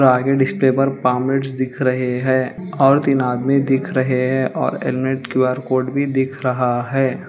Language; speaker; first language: Hindi; non-native, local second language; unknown